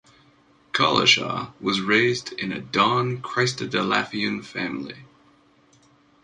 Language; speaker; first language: English; native; English